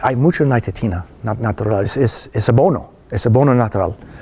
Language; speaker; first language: Spanish; non-native, fluent; English